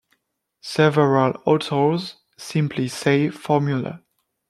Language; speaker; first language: English; non-native, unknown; French